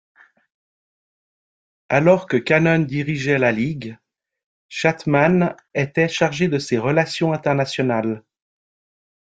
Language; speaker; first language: French; native; French